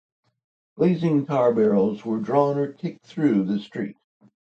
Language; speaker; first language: English; native; English